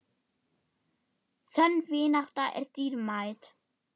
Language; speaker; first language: Icelandic; non-native, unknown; German